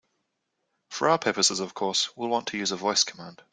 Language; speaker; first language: English; native; English